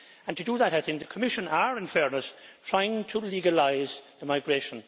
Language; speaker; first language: English; native; English